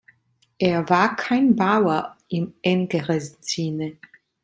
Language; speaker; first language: German; non-native, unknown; Italian